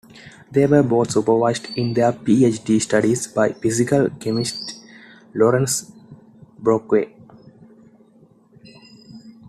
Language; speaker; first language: English; non-native, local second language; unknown